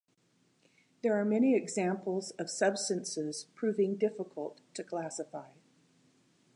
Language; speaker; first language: English; native; English